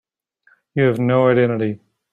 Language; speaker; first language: English; native; English